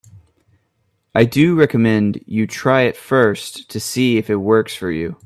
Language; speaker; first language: English; native; English